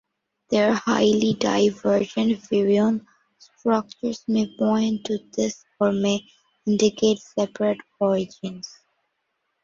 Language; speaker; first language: English; non-native, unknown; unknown